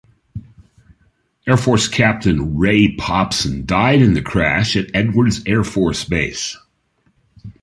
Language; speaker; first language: English; native; English